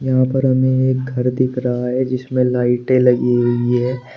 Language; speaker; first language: Hindi; native; Hindi